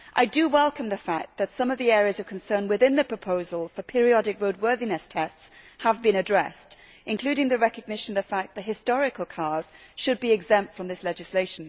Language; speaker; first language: English; native; English